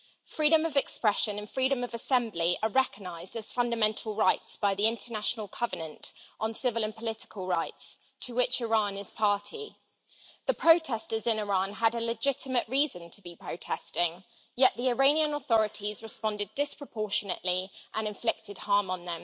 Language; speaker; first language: English; native; English